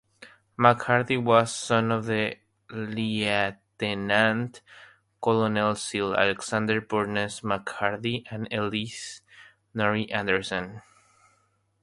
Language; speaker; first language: English; non-native, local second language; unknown